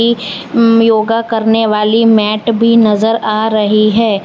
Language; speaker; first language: Hindi; non-native, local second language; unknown